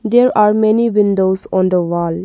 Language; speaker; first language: English; non-native, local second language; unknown